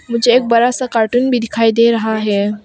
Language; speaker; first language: Hindi; non-native, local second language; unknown